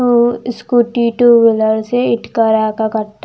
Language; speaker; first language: Hindi; non-native, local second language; Punjabi